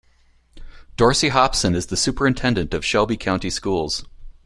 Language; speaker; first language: English; native; English